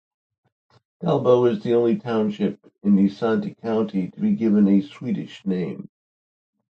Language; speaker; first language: English; native; English